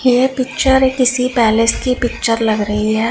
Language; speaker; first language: Hindi; non-native, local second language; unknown